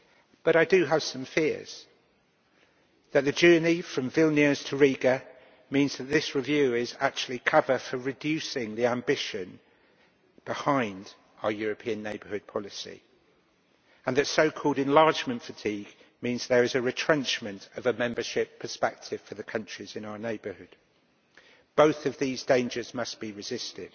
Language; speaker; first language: English; native; English